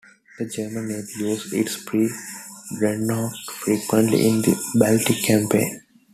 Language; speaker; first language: English; non-native, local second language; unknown